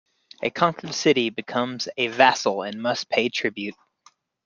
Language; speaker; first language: English; native; English